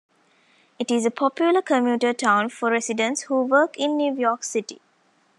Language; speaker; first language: English; non-native, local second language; Tamil